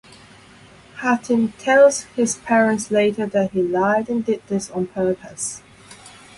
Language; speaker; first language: English; non-native, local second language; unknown